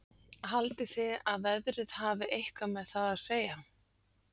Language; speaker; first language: Icelandic; native; Icelandic